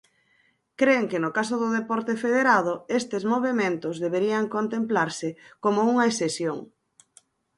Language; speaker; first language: Galician; native; Galician